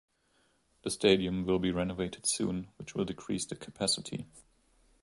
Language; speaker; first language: English; non-native, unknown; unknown